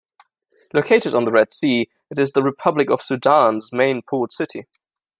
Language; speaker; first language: English; non-native, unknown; German